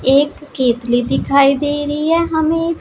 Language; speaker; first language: Hindi; non-native, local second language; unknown